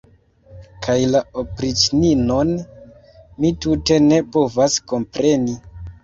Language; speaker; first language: Esperanto; non-native, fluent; Kinyarwanda